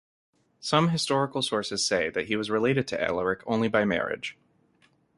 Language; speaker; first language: English; native; English